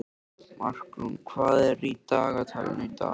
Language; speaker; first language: Icelandic; native; Icelandic